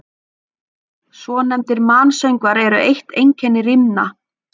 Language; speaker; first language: Icelandic; native; Icelandic